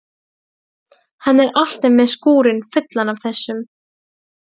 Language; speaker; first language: Icelandic; non-native, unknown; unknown